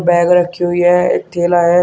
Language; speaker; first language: Hindi; native; Hindi